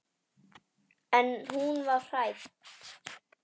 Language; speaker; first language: Icelandic; native; Icelandic